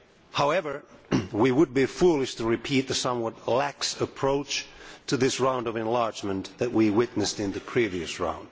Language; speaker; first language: English; non-native, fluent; Finnish